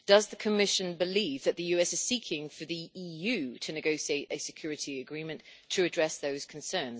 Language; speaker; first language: English; native; English